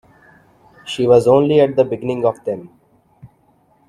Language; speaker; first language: English; non-native, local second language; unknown